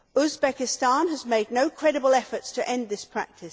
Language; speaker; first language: English; native; English